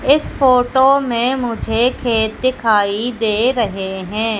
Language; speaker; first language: Hindi; native; Hindi